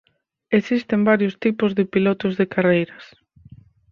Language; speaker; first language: Galician; native; Galician